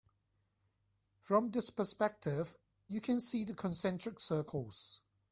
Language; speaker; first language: English; non-native, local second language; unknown